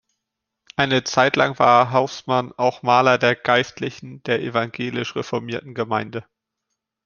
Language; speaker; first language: German; native; German